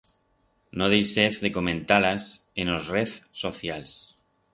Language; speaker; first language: Aragonese; non-native, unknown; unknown